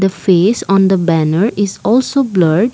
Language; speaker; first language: English; non-native, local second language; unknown